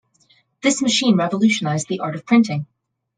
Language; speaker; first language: English; native; English